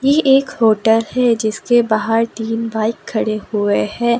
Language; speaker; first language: Hindi; non-native, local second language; Gujarati